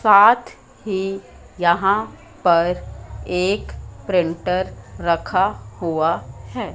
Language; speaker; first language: Hindi; native; Hindi